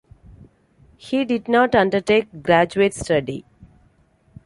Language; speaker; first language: English; non-native, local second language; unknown